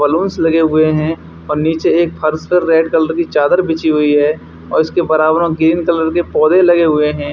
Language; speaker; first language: Hindi; native; Hindi